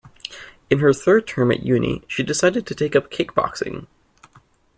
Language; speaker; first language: English; native; English